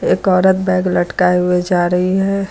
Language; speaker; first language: Hindi; native; Hindi